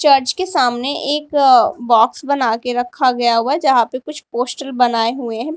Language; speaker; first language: Hindi; native; Hindi